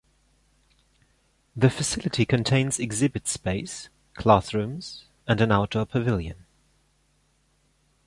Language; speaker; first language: English; non-native, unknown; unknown